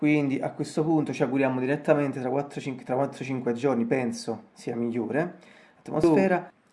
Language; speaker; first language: Italian; native; Italian